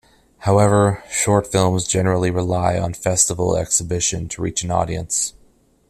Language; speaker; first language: English; native; English